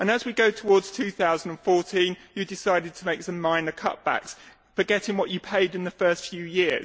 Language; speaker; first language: English; native; English